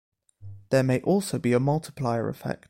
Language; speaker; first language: English; native; English